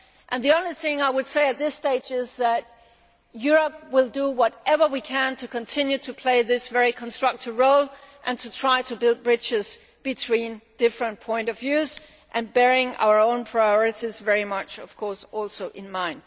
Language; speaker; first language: English; non-native, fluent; Danish